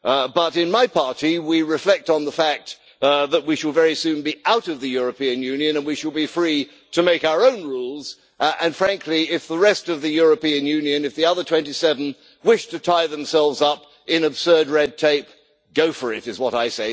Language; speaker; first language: English; native; English